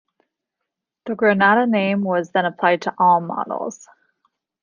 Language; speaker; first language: English; native; English